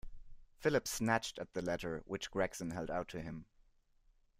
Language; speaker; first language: English; non-native, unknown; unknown